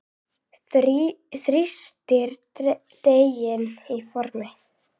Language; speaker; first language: Icelandic; native; Icelandic